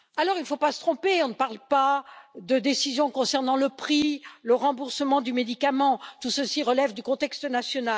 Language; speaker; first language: French; native; French